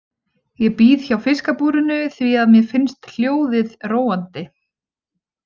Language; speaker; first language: Icelandic; native; Icelandic